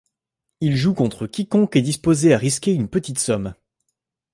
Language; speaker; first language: French; native; French